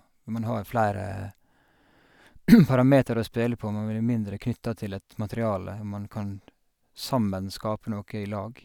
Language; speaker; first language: Norwegian; native; Norwegian